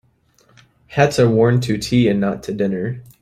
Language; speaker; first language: English; native; English